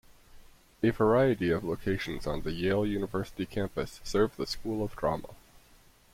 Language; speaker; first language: English; native; English